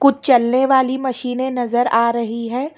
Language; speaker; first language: Hindi; non-native, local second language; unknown